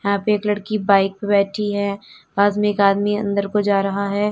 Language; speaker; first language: Hindi; native; Hindi